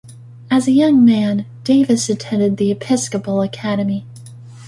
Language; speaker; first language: English; native; English